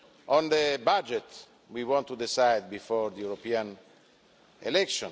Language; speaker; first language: English; non-native, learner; Italian